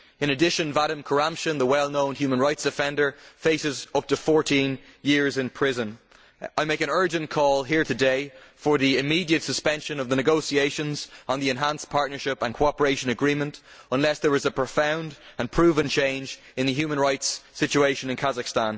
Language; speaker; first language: English; native; English